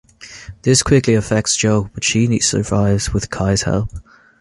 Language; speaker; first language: English; native; English